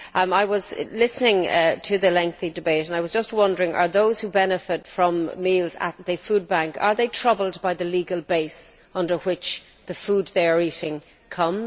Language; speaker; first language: English; native; English